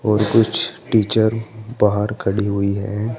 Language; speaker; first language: Hindi; native; Hindi